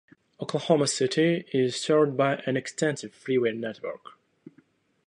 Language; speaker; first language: English; non-native, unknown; Russian